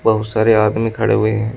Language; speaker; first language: Hindi; native; Hindi